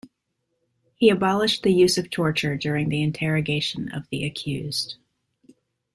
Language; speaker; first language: English; native; English